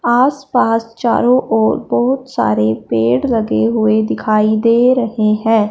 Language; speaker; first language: Hindi; non-native, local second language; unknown